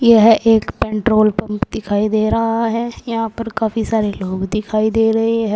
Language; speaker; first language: Hindi; native; Hindi